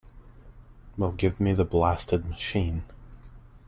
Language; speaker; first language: English; native; English